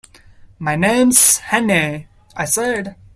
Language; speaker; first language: English; non-native, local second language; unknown